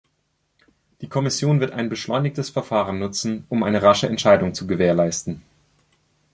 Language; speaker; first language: German; native; German